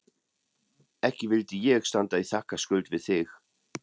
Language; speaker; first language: Icelandic; non-native, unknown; German